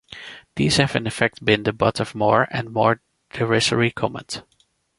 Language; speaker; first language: English; non-native, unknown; Dutch